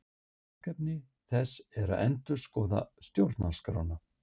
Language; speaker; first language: Icelandic; native; Icelandic